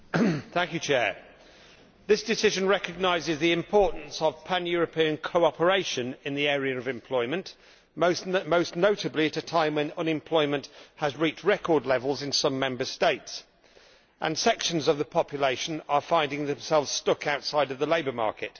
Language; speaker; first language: English; native; English